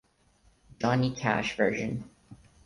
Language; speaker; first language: English; non-native, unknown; Portuguese